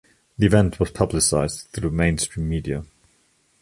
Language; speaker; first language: English; non-native, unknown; German